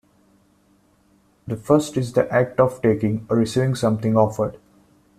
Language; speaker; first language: English; non-native, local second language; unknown